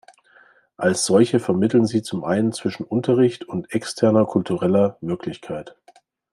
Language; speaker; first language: German; native; German